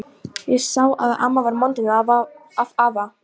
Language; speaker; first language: Icelandic; non-native, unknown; Polish